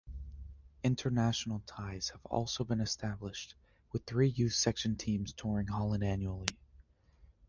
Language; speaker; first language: English; native; English